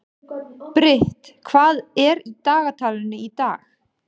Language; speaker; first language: Icelandic; non-native, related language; Danish